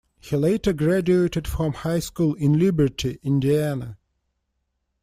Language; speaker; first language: English; non-native, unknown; Russian